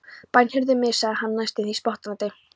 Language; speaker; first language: Icelandic; non-native, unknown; Polish